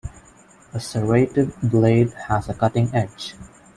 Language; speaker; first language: English; non-native, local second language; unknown